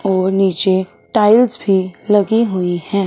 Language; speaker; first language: Hindi; non-native, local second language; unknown